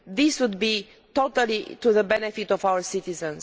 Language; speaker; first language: English; non-native, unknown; Romanian